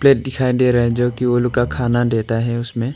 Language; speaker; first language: Hindi; non-native, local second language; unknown